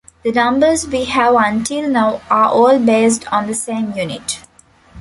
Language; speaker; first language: English; non-native, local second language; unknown